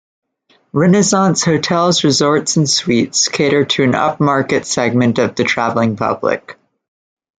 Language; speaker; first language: English; native; English